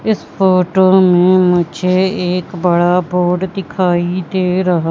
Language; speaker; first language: Hindi; native; Hindi